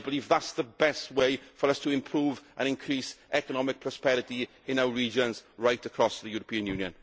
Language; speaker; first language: English; native; English